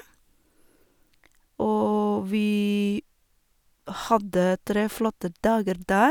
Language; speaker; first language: Norwegian; non-native, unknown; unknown